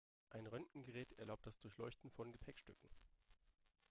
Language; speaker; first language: German; native; German